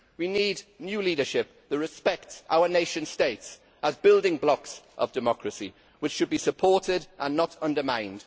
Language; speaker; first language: English; native; English